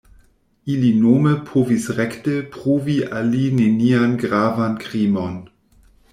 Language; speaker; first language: Esperanto; non-native, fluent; German